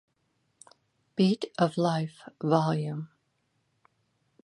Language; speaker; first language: English; native; English